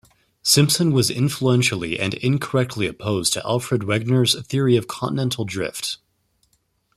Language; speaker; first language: English; native; English